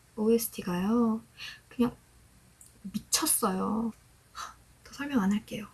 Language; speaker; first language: Korean; native; Korean